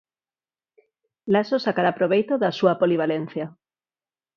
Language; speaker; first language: Galician; non-native, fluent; Spanish